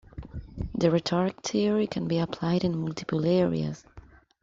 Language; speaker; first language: English; non-native, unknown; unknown